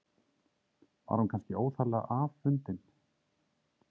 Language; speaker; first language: Icelandic; native; Icelandic